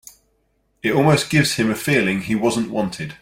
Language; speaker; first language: English; native; English